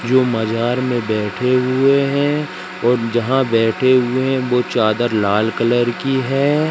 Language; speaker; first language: Hindi; native; Hindi